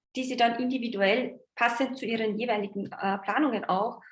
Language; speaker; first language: German; native; German